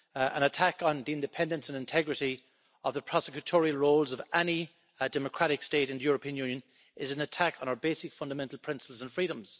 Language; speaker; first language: English; native; English